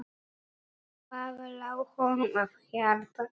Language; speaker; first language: Icelandic; non-native, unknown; Polish